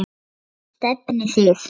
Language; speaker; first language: Icelandic; non-native, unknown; Lithuanian